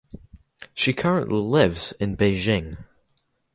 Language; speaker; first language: English; native; English